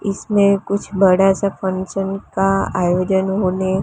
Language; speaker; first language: Hindi; non-native, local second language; Gujarati